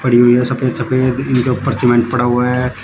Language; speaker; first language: Hindi; native; Hindi